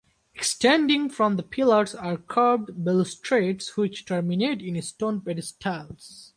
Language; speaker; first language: English; non-native, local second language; Bangla